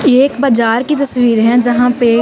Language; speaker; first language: Hindi; non-native, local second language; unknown